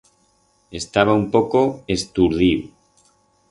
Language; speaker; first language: Aragonese; non-native, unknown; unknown